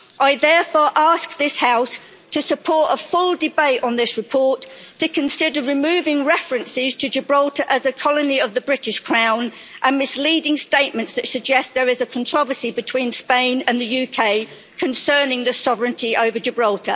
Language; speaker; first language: English; native; English